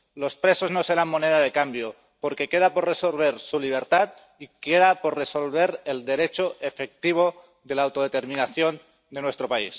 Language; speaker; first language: Spanish; non-native, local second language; Catalan